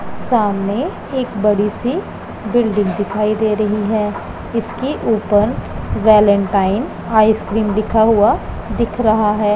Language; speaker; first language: Hindi; non-native, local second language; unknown